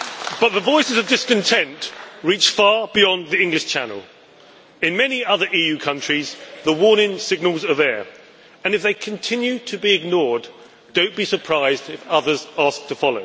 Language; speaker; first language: English; native; English